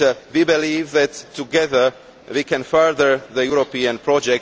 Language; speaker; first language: English; non-native, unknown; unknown